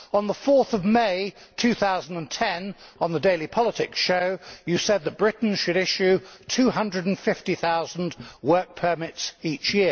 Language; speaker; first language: English; native; English